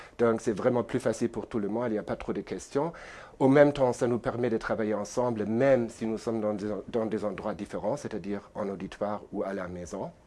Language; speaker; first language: French; non-native, fluent; German